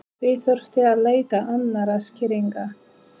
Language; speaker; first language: Icelandic; non-native, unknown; Polish